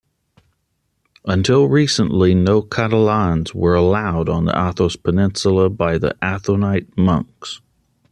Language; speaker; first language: English; native; English